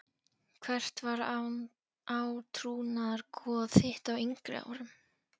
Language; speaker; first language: Icelandic; non-native, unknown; Polish